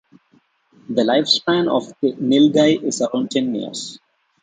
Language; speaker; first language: English; non-native, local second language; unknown